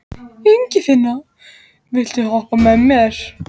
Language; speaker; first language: Icelandic; native; Icelandic